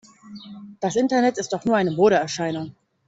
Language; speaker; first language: German; native; German